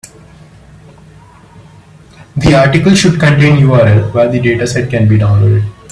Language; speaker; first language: English; non-native, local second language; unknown